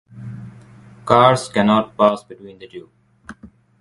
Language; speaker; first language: English; non-native, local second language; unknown